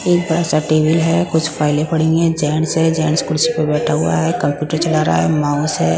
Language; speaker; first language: Hindi; non-native, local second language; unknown